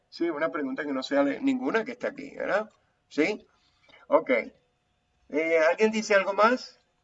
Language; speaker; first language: Spanish; native; Spanish